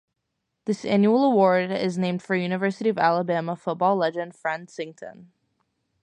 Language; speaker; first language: English; native; English